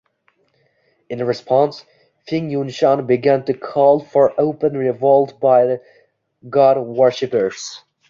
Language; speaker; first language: English; non-native, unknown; Uzbek